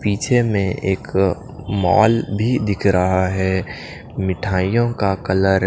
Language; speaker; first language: Hindi; non-native, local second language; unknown